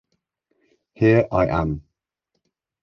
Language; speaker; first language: English; native; English